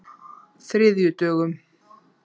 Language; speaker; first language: Icelandic; native; Icelandic